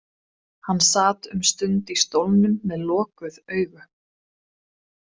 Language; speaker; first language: Icelandic; non-native, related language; Swedish